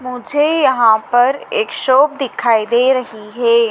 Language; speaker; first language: Hindi; native; Hindi